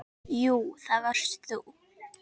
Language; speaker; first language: Icelandic; native; Icelandic